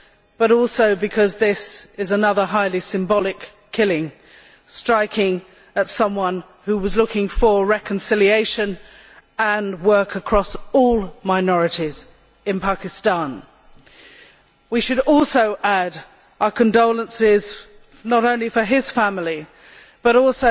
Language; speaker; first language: English; native; English